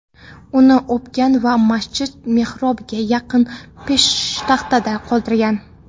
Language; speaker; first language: Uzbek; non-native, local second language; Kara-Kalpak